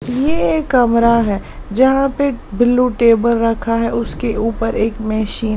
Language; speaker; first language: Hindi; non-native, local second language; Punjabi